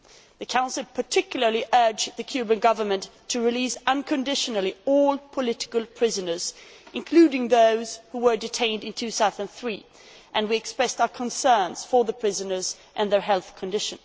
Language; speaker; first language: English; non-native, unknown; Swedish